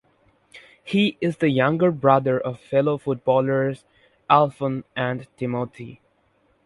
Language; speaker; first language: English; non-native, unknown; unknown